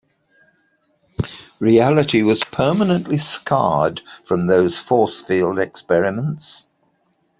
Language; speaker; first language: English; native; English